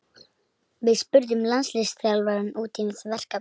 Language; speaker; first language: Icelandic; native; Icelandic